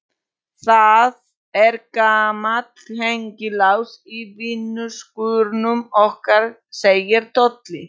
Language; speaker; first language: Icelandic; non-native, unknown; Polish